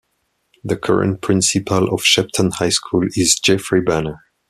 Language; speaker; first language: English; non-native, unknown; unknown